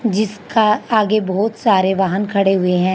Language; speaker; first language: Hindi; native; Hindi